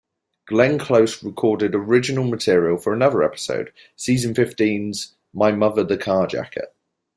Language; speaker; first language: English; native; English